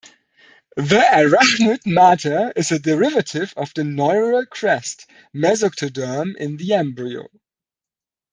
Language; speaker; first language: English; non-native, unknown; German